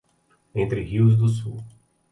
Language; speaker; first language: Portuguese; native; Portuguese